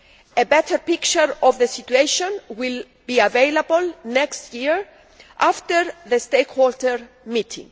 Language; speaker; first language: English; non-native, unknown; Greek